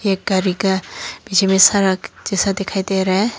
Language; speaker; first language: Hindi; non-native, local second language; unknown